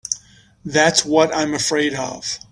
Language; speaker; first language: English; native; English